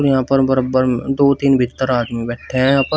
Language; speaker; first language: Hindi; native; Hindi